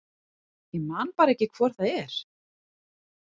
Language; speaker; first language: Icelandic; native; Icelandic